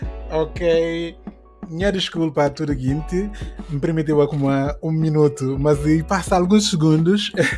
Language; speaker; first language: Portuguese; non-native, local second language; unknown